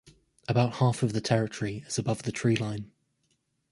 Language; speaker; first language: English; native; English